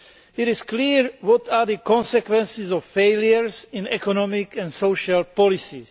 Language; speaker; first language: English; non-native, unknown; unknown